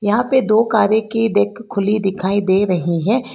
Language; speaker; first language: Hindi; non-native, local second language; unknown